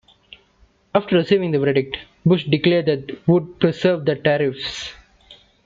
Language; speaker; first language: English; non-native, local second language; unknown